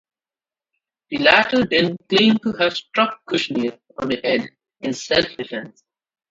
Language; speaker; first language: English; non-native, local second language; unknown